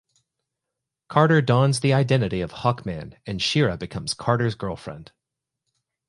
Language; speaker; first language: English; native; English